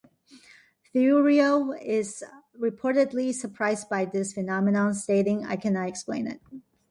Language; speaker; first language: English; native; English